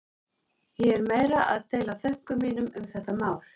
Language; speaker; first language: Icelandic; native; Icelandic